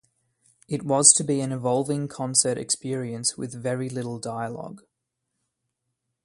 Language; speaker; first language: English; native; English